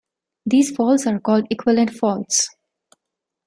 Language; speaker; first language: English; non-native, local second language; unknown